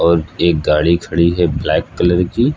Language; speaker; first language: Hindi; native; Hindi